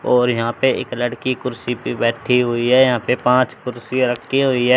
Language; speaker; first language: Hindi; native; Hindi